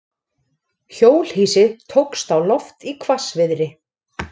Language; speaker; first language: Icelandic; native; Icelandic